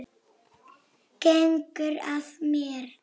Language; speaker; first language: Icelandic; non-native, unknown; Polish